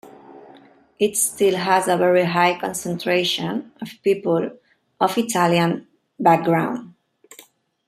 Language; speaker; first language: English; non-native, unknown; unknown